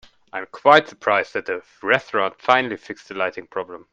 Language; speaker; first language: English; non-native, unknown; German